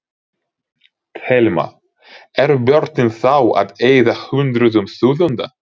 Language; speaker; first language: Icelandic; non-native, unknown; Ukrainian